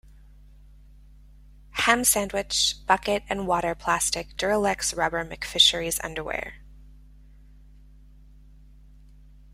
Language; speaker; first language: English; native; English